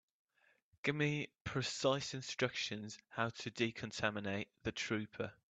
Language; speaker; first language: English; native; English